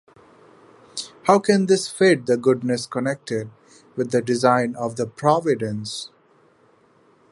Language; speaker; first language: English; non-native, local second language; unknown